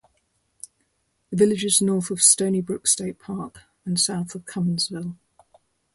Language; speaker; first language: English; native; English